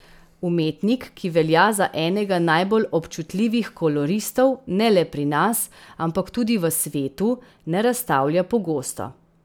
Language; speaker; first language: Slovenian; native; Slovenian